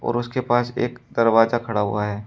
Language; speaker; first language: Hindi; native; Hindi